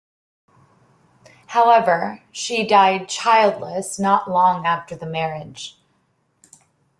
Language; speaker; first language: English; native; English